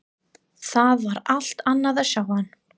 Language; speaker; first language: Icelandic; non-native, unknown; English